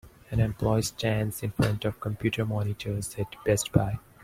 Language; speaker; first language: English; non-native, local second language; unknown